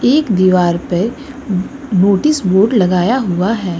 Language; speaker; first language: Hindi; native; Hindi